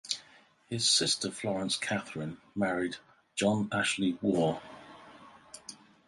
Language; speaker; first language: English; native; English